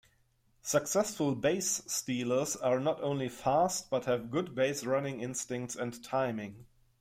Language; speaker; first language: English; non-native, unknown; German